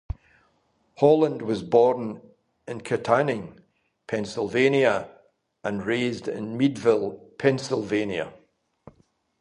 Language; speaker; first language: English; native; English